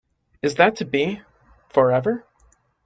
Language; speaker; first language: English; native; English